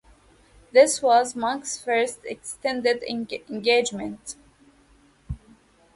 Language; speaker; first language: English; native; English